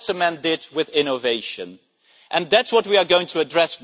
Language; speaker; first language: English; non-native, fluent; Dutch